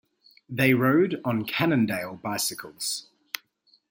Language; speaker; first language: English; native; English